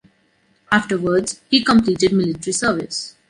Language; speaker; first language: English; non-native, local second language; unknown